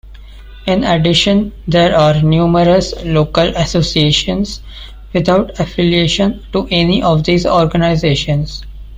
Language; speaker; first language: English; non-native, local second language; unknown